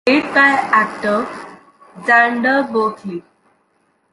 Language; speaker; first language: English; non-native, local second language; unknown